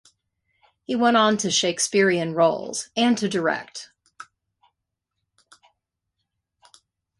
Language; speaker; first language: English; native; English